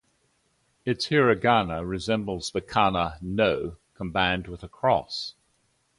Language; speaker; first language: English; native; English